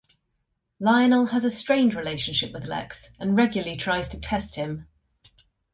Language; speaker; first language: English; native; English